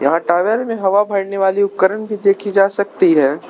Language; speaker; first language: Hindi; non-native, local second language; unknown